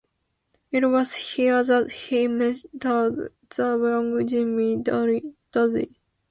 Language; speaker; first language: English; non-native, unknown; Japanese